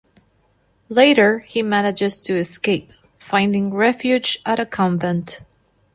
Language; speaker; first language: English; non-native, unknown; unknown